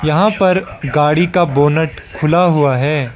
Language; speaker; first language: Hindi; non-native, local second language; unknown